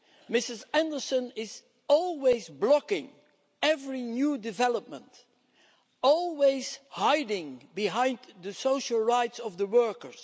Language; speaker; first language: English; non-native, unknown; Dutch